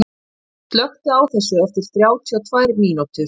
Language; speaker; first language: Icelandic; native; Icelandic